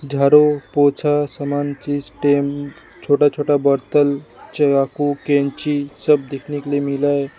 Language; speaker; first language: Hindi; non-native, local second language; Assamese